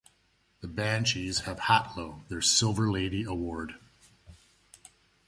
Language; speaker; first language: English; native; English